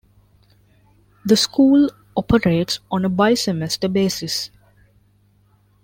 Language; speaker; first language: English; non-native, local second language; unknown